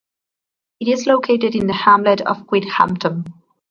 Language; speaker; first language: English; non-native, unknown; Spanish